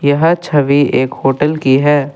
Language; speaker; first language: Hindi; non-native, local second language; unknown